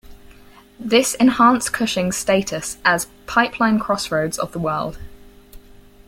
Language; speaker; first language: English; native; English